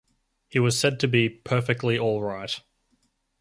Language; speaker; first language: English; native; English